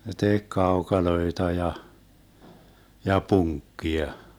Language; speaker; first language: Finnish; early bilingual, heritage; Finnish